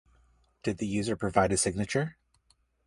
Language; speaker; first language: English; native; English